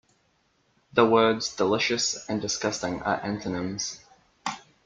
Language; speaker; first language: English; native; English